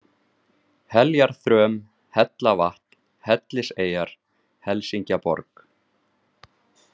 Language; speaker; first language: Icelandic; native; Icelandic